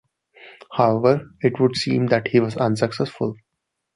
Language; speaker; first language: English; non-native, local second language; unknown